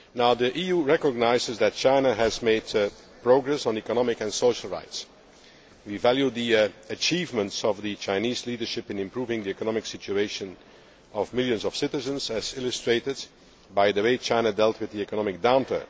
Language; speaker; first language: English; non-native, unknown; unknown